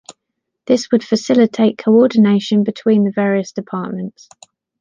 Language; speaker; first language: English; native; English